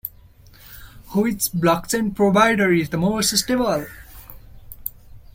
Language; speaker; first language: English; non-native, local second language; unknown